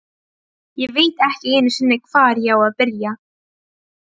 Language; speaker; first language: Icelandic; non-native, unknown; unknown